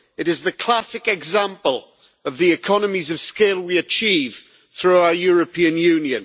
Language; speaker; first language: English; native; English